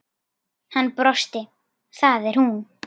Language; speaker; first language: Icelandic; native; Icelandic